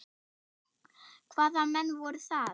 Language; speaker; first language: Icelandic; non-native, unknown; German